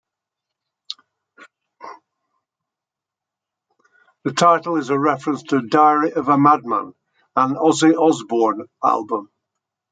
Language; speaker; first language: English; native; English